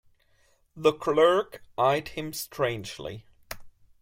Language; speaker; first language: English; non-native, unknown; German